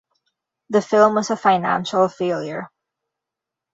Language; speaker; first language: English; non-native, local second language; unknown